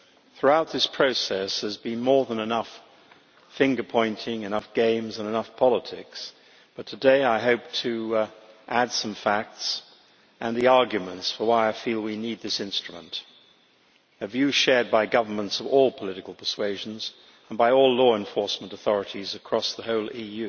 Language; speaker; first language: English; native; English